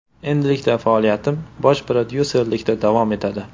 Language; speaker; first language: Uzbek; native; Uzbek